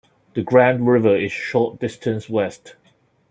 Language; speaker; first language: English; non-native, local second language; Cantonese